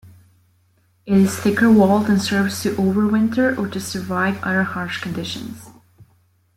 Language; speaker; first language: English; native; English